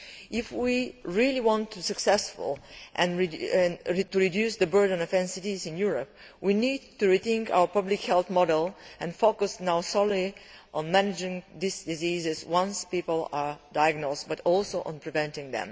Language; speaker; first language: English; non-native, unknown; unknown